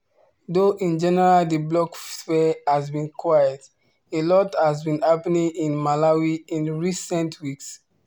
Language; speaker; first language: English; non-native, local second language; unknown